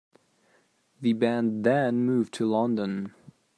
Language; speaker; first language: English; non-native, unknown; German